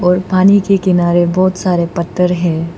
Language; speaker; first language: Hindi; non-native, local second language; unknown